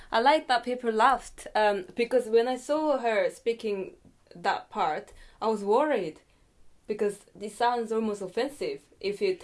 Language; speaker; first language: English; non-native, fluent; Korean